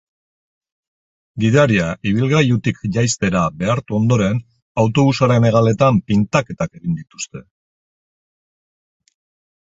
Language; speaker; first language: Basque; non-native, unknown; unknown